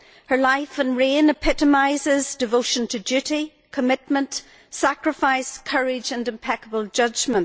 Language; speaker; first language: English; native; English